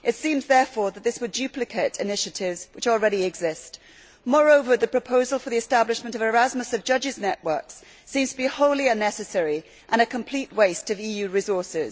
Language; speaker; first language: English; native; English